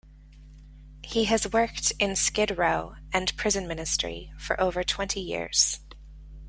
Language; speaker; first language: English; native; English